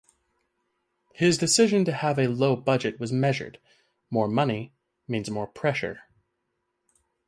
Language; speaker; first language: English; native; English